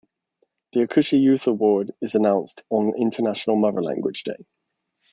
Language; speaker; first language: English; native; English